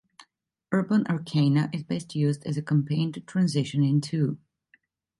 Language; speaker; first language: English; non-native, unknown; Italian